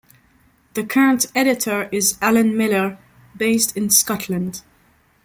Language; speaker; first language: English; non-native, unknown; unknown